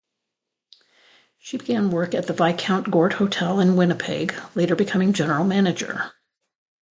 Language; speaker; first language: English; native; English